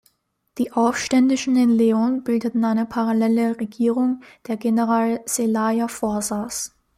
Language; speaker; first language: German; native; German